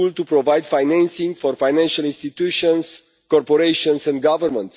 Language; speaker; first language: English; non-native, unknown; Romanian